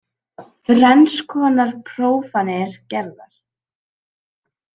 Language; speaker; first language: Icelandic; native; Icelandic